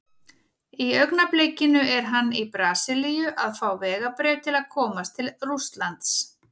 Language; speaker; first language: Icelandic; native; Icelandic